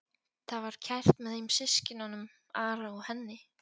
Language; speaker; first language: Icelandic; non-native, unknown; Polish